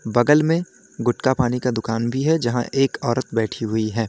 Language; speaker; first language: Hindi; native; Hindi